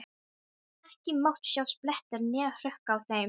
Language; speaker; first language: Icelandic; non-native, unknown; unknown